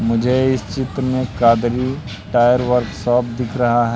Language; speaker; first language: Hindi; native; Hindi